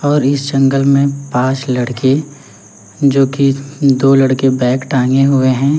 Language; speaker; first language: Hindi; native; Hindi